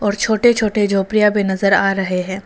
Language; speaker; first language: Hindi; non-native, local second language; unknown